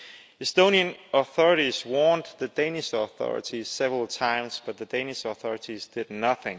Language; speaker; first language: English; non-native, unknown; Danish